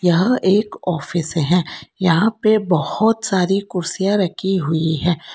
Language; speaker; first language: Hindi; non-native, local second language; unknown